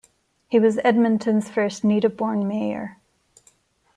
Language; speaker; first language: English; non-native, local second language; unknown